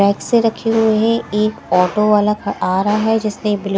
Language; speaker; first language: Hindi; non-native, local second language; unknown